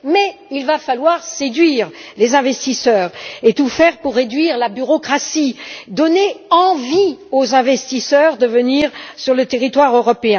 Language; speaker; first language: French; native; French